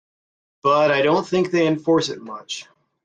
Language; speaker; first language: English; native; English